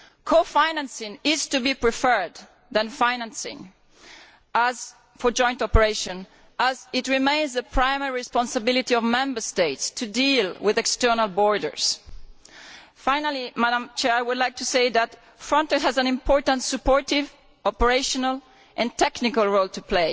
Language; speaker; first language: English; non-native, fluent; Italian